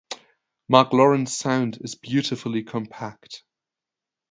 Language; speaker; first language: English; non-native, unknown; German